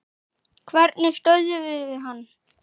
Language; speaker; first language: Icelandic; native; Icelandic